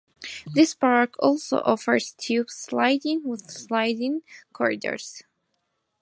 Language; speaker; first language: English; non-native, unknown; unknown